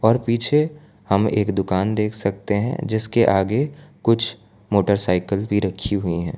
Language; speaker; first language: Hindi; non-native, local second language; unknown